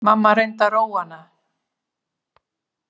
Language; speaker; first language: Icelandic; native; Icelandic